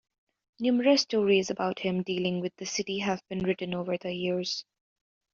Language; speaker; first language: English; native; English